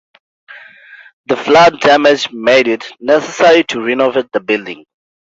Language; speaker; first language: English; non-native, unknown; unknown